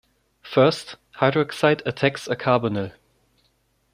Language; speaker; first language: English; non-native, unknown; German